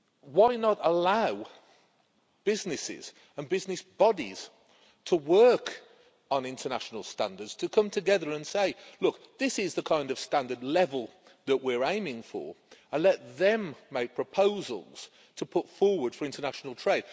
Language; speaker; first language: English; native; English